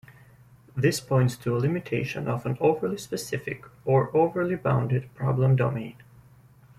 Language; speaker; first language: English; native; English